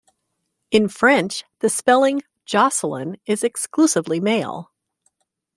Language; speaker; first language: English; native; English